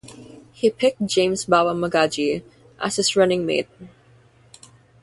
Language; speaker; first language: English; non-native, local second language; Filipino